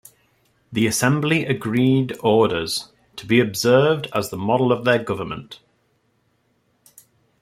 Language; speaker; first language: English; native; English